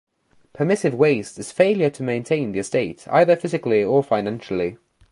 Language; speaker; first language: English; native; English